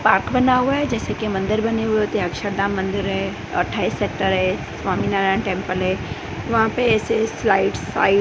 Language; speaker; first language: Hindi; non-native, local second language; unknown